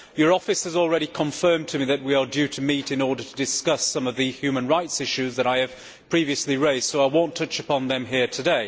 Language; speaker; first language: English; native; English